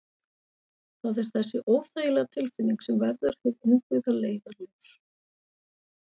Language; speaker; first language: Icelandic; native; Icelandic